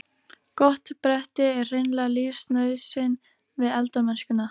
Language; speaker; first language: Icelandic; native; Icelandic